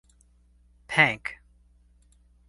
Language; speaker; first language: English; native; English